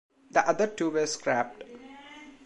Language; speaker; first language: English; non-native, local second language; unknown